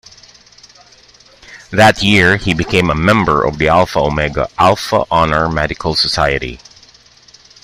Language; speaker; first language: English; non-native, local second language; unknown